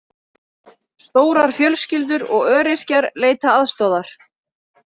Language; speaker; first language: Icelandic; native; Icelandic